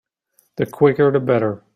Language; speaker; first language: English; native; English